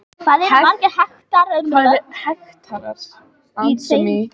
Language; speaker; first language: Icelandic; native; Icelandic